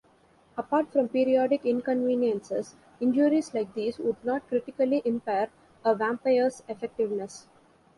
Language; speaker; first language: English; non-native, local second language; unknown